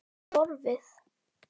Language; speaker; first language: Icelandic; native; Icelandic